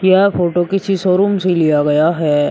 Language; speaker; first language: Hindi; native; Hindi